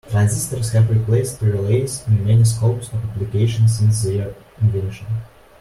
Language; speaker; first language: English; non-native, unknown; Russian